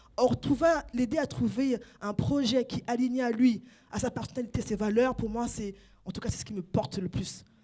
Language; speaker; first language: French; non-native, local second language; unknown